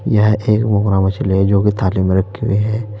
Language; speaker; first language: Hindi; native; Hindi